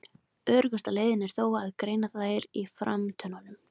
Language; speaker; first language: Icelandic; native; Icelandic